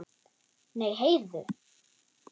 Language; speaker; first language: Icelandic; non-native, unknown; German